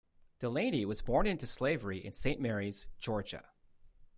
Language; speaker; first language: English; native; English